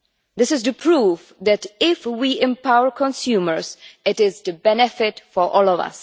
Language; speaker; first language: English; non-native, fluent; Czech